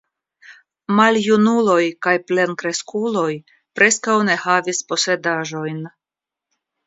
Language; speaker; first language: Esperanto; non-native, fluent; Russian